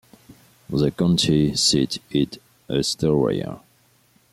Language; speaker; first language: English; non-native, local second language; French